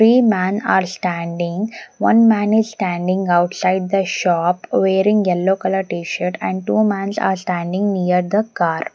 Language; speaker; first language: English; non-native, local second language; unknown